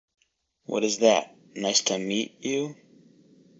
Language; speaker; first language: English; native; English